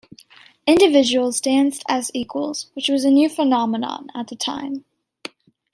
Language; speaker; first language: English; native; English